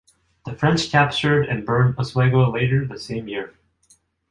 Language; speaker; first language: English; non-native, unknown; Japanese